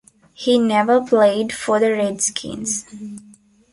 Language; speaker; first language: English; non-native, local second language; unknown